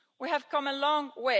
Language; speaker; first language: English; non-native, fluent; Italian